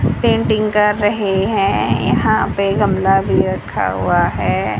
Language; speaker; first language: Hindi; native; Hindi